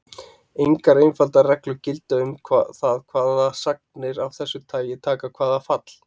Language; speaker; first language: Icelandic; native; Icelandic